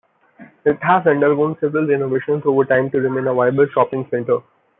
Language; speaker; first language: English; non-native, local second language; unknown